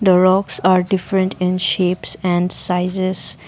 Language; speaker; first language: English; non-native, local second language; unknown